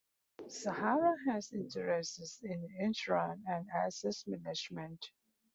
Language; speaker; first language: English; non-native, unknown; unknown